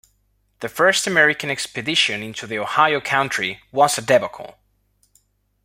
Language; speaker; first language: English; non-native, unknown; Spanish